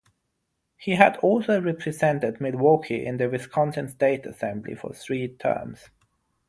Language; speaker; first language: English; non-native, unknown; German